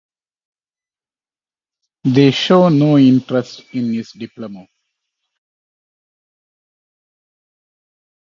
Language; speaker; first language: English; non-native, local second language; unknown